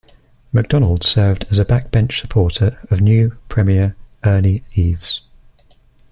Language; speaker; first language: English; native; English